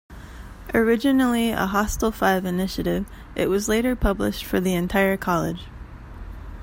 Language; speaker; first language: English; native; English